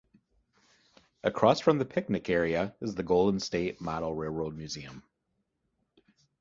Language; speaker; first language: English; native; English